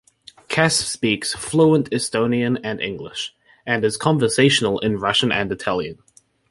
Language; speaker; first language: English; native; English